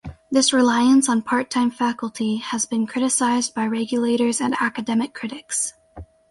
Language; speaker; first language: English; native; English